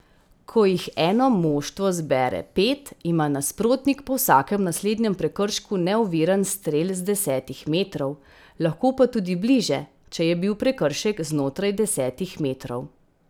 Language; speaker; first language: Slovenian; native; Slovenian